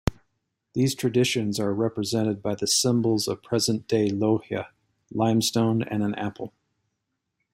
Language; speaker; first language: English; native; English